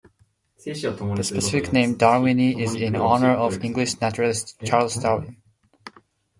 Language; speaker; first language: English; non-native, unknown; Japanese